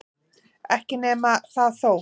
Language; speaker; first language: Icelandic; native; Icelandic